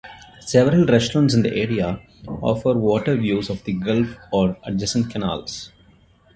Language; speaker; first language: English; non-native, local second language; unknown